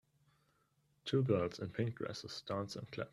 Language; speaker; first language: English; non-native, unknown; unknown